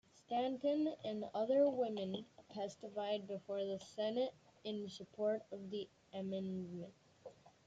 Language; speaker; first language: English; native; English